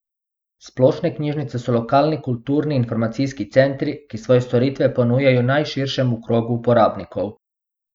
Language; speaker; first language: Slovenian; non-native, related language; Bosnian